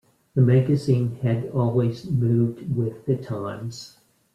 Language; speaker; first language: English; native; English